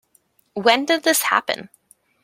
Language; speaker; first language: English; native; English